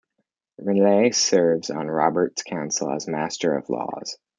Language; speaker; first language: English; native; English